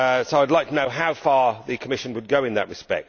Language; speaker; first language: English; native; English